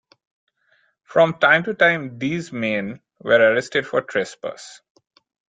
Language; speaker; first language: English; non-native, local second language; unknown